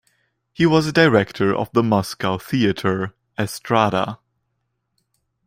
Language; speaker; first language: English; non-native, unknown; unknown